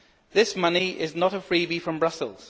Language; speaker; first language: English; native; English